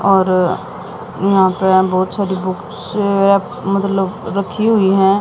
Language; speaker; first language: Hindi; native; Hindi